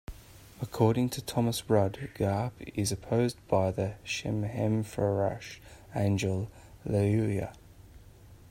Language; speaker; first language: English; native; English